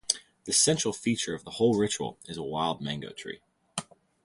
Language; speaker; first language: English; native; English